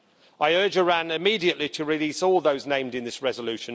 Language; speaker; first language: English; native; English